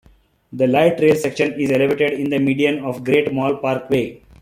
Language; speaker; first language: English; non-native, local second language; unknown